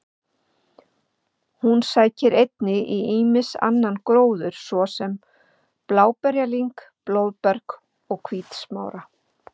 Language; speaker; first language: Icelandic; native; Icelandic